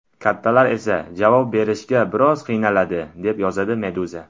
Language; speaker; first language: Uzbek; non-native, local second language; Tajik